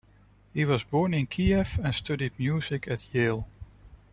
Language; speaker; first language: English; non-native, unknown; Dutch